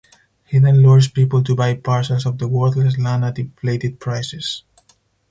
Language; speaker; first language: English; non-native, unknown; Spanish